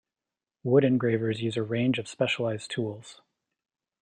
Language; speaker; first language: English; native; English